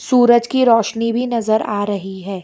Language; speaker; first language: Hindi; non-native, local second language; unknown